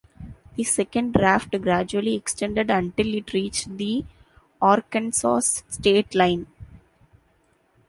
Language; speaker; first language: English; non-native, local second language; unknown